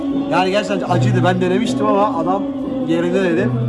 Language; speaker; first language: Turkish; native; Turkish